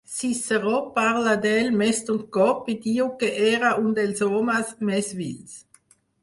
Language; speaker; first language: Catalan; non-native, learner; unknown